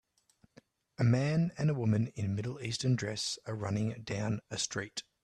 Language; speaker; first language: English; native; English